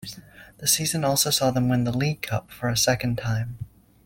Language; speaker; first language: English; native; English